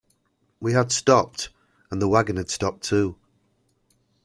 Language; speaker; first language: English; native; English